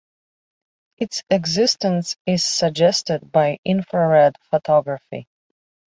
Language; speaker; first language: English; native; English